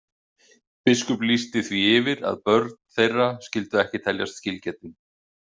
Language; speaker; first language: Icelandic; native; Icelandic